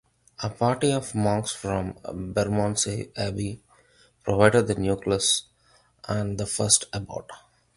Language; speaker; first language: English; non-native, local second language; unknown